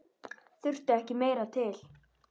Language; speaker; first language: Icelandic; native; Icelandic